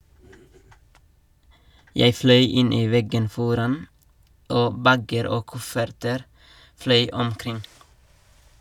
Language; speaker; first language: Norwegian; non-native, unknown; Nepali